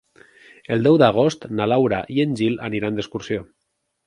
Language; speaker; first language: Catalan; native; Catalan